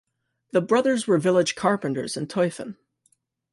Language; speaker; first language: English; native; English